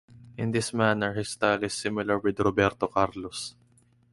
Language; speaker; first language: English; non-native, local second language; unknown